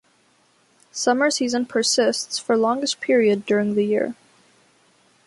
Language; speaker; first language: English; native; English